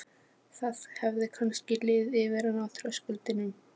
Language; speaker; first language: Icelandic; non-native, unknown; Polish